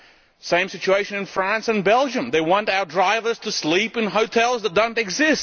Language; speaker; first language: English; non-native, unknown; Lithuanian